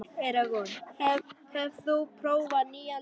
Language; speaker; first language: Icelandic; non-native, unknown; Vietnamese